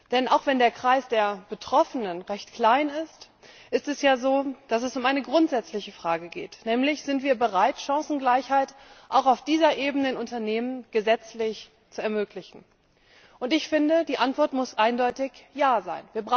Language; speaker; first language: German; native; German